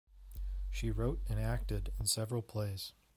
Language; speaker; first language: English; native; English